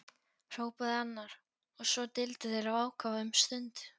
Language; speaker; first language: Icelandic; non-native, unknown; Polish